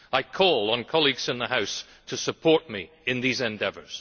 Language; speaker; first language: English; native; English